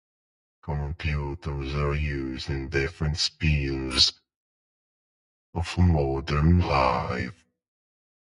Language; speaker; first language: English; non-native, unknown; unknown